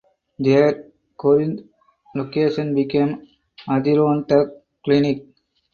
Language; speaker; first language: English; non-native, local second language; Tamil